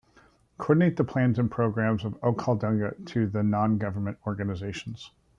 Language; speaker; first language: English; native; English